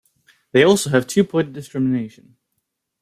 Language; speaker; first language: English; native; English